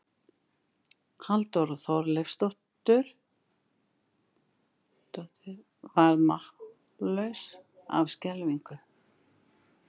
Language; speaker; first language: Icelandic; native; Icelandic